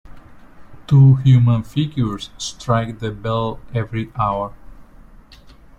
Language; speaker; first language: English; non-native, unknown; Spanish